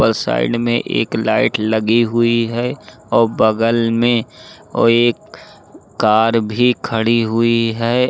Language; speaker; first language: Hindi; native; Hindi